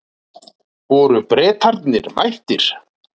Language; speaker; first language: Icelandic; native; Icelandic